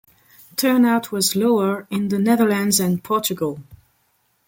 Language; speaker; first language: English; non-native, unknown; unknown